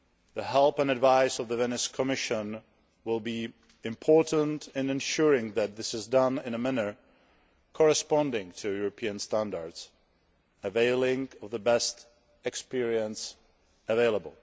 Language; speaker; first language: English; non-native, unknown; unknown